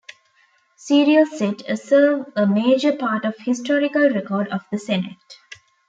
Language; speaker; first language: English; non-native, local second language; Tamil